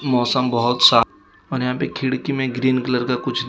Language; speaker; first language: Hindi; non-native, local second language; Gujarati